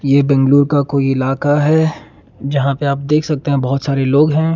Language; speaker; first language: Hindi; non-native, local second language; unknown